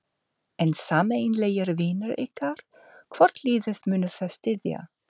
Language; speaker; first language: Icelandic; non-native, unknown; German